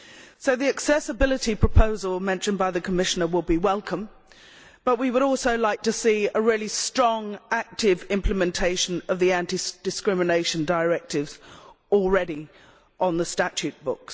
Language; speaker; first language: English; native; English